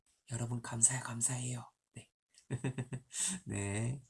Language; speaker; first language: Korean; native; Korean